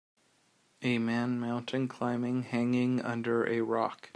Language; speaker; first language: English; native; English